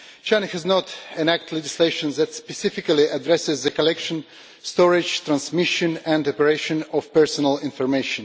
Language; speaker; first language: English; non-native, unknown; Russian